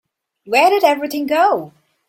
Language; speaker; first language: English; non-native, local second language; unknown